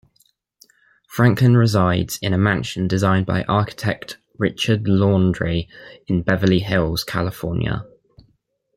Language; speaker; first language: English; native; English